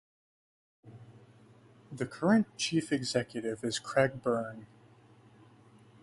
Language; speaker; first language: English; native; English